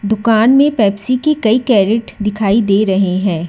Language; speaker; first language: Hindi; non-native, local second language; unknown